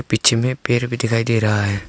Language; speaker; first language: Hindi; non-native, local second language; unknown